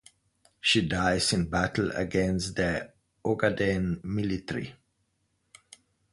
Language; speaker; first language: English; non-native, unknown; Slovenian